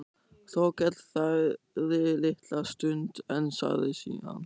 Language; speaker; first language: Icelandic; non-native, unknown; German